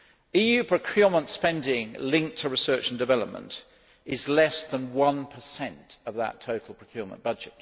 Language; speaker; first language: English; native; English